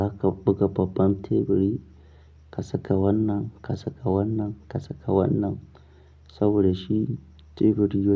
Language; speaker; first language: Hausa; non-native, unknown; Akan